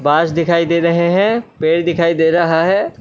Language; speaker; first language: Hindi; non-native, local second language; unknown